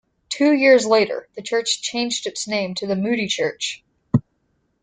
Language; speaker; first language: English; native; English